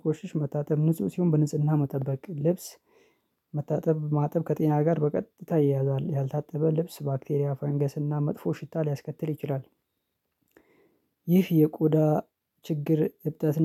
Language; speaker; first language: Amharic; non-native, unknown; Oromo